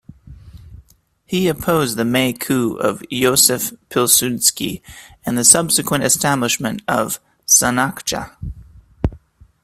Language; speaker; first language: English; native; English